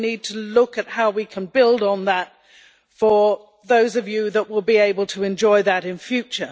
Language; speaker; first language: English; native; English